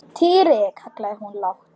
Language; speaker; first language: Icelandic; non-native, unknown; Polish